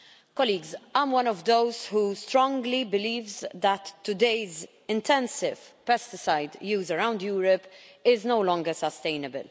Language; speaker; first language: English; non-native, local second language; Maltese